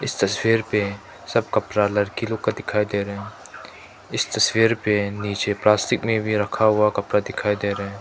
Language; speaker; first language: Hindi; non-native, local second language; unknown